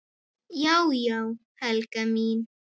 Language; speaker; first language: Icelandic; native; Icelandic